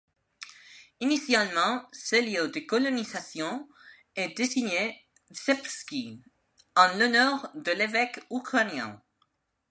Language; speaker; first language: French; non-native, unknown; Spanish